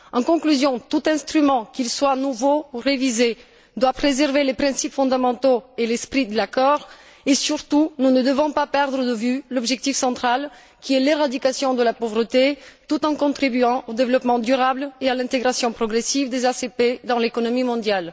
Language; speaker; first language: French; non-native, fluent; Bulgarian